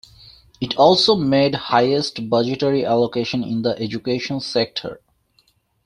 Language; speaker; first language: English; native; English